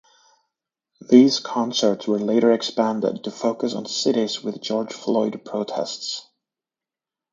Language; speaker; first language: English; native; English